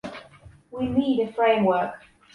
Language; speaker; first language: English; non-native, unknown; Polish